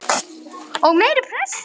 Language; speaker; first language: Icelandic; native; Icelandic